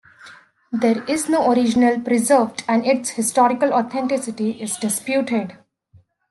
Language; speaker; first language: English; native; English